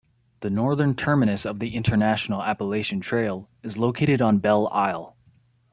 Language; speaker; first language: English; native; English